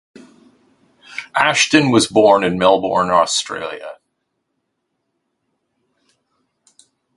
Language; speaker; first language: English; native; English